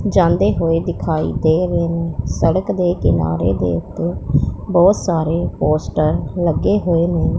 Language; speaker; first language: Hindi; non-native, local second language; Punjabi